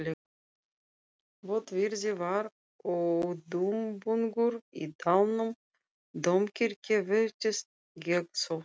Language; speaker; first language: Icelandic; non-native, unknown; Russian